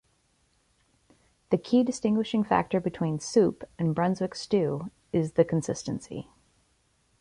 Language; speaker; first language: English; native; English